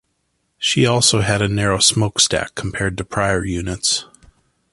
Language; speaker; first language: English; native; English